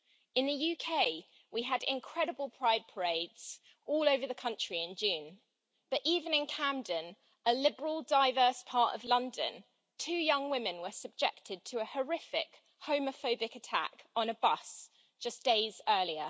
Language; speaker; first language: English; native; English